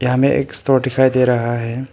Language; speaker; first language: Hindi; early bilingual, other home language; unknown